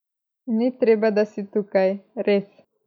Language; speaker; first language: Slovenian; native; Slovenian